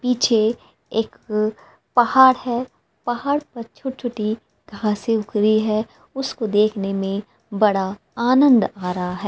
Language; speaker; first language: Hindi; native; Hindi